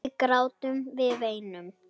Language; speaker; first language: Icelandic; native; Icelandic